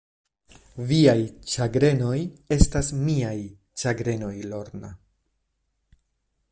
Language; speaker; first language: Esperanto; non-native, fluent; Spanish